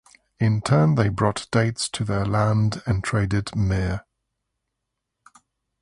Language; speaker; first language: English; native; English